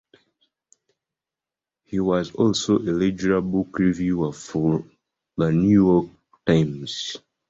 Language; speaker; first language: English; non-native, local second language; Ganda